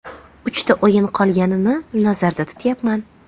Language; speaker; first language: Uzbek; native; Uzbek